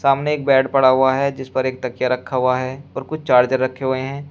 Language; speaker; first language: Hindi; native; Hindi